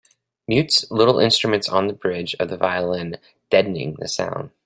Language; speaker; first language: English; native; English